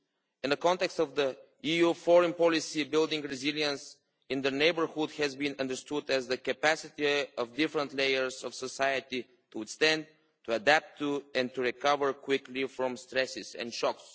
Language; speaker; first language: English; non-native, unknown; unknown